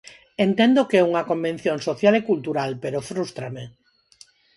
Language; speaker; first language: Galician; non-native, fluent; Spanish